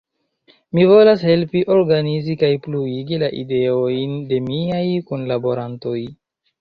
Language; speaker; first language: Esperanto; non-native, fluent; Chinese